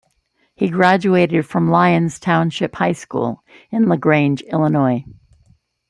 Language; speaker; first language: English; native; English